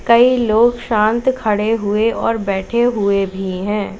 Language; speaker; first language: Hindi; native; Hindi